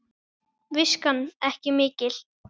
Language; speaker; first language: Icelandic; native; Icelandic